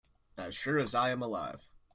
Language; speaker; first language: English; native; English